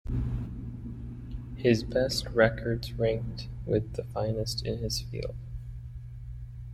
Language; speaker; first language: English; native; English